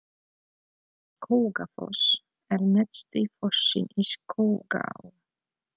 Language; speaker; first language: Icelandic; non-native, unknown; Polish